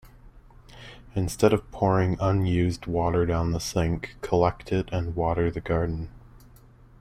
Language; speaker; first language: English; native; English